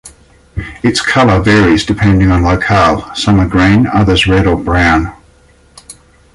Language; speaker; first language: English; native; English